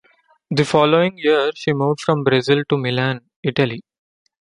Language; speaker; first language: English; non-native, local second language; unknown